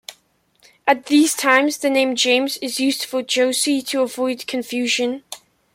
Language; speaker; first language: English; native; English